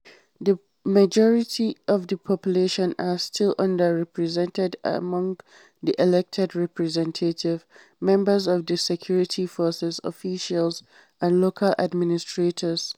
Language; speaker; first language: English; non-native, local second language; Hausa